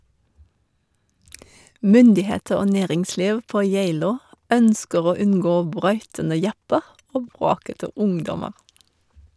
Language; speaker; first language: Norwegian; non-native, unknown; German